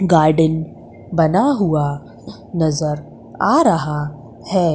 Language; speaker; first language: Hindi; native; Hindi